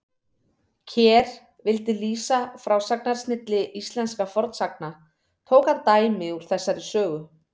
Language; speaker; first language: Icelandic; native; Icelandic